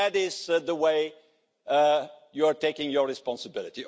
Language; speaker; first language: English; non-native, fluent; Dutch